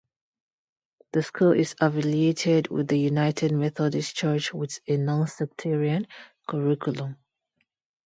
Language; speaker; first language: English; non-native, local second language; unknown